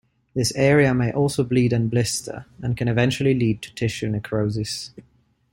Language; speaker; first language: English; non-native, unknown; Ligurian